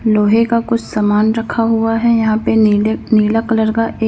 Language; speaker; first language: Hindi; native; Hindi